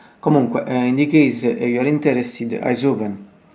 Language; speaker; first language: English; non-native, learner; Italian